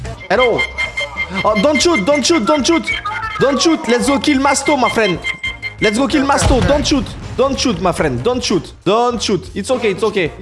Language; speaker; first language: English; non-native, learner; French